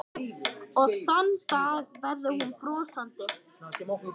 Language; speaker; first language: Icelandic; native; Icelandic